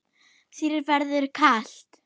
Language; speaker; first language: Icelandic; non-native, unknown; German